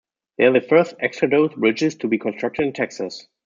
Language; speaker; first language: English; non-native, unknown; German